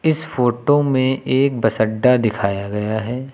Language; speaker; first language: Hindi; native; Hindi